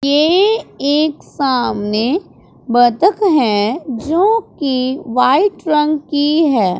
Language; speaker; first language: Hindi; non-native, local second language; Punjabi